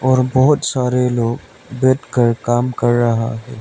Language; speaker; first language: Hindi; non-native, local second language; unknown